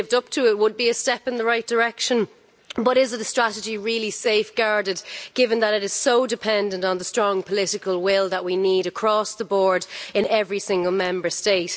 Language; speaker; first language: English; native; English